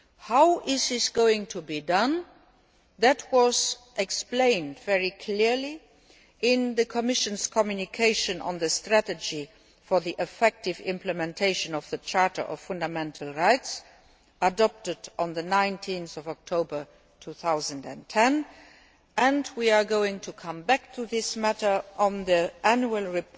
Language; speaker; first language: English; non-native, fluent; Luxembourgish